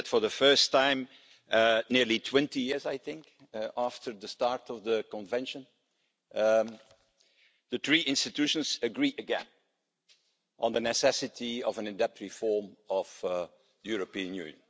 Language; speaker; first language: English; non-native, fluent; Dutch